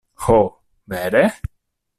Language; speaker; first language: Esperanto; non-native, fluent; Italian